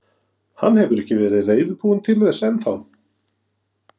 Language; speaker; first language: Icelandic; non-native, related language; Norwegian